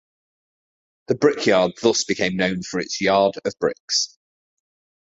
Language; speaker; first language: English; native; English